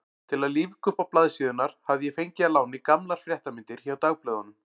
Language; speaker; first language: Icelandic; native; Icelandic